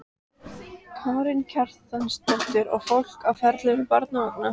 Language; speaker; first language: Icelandic; native; Icelandic